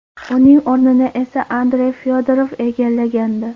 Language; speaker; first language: Uzbek; non-native, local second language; Kara-Kalpak